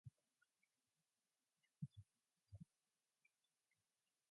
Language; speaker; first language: English; non-native, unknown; Mongolian